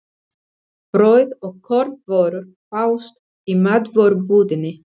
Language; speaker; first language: Icelandic; non-native, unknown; Spanish